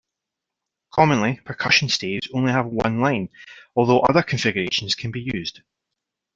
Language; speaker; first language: English; native; English